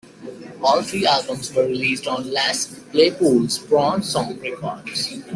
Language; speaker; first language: English; native; English